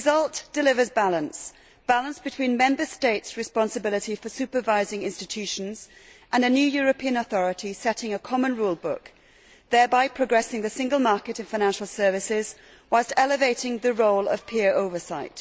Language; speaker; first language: English; native; English